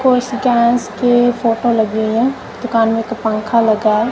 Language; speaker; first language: Hindi; non-native, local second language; Punjabi